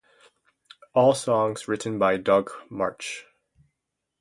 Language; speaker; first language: English; native; English